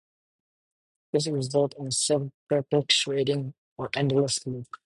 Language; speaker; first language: English; non-native, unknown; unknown